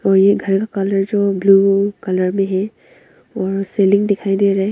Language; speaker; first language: Hindi; early bilingual, other home language; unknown